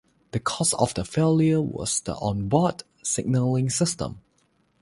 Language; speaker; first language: English; non-native, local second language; Chinese